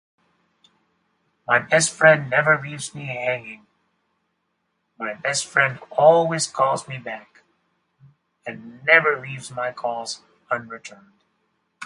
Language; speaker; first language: English; native; English